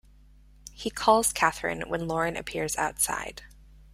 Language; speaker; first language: English; native; English